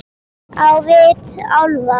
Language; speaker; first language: Icelandic; native; Icelandic